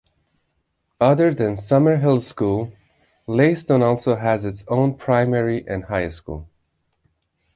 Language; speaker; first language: English; non-native, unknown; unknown